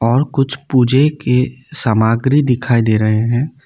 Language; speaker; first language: Hindi; non-native, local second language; Assamese